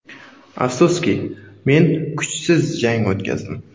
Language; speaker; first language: Uzbek; non-native, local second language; Kara-Kalpak